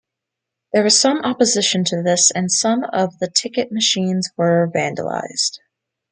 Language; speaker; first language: English; native; English